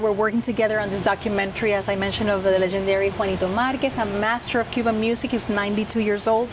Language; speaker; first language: English; non-native, local second language; Spanish